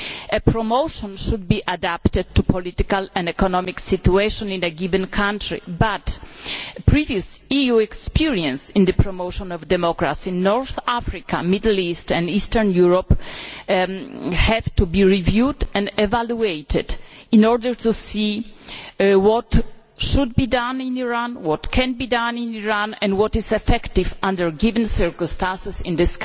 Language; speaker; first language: English; non-native, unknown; Polish